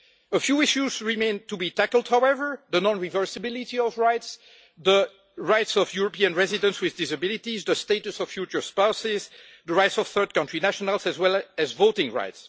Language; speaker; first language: English; non-native, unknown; French